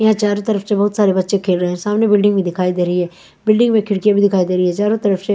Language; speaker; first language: Hindi; non-native, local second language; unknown